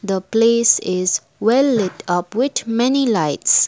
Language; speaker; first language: English; non-native, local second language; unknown